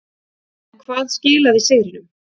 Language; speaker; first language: Icelandic; native; Icelandic